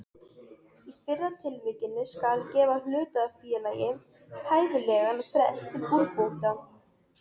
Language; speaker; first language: Icelandic; non-native, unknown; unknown